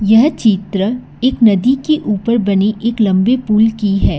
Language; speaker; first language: Hindi; non-native, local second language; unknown